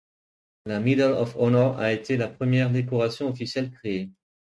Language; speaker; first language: French; native; French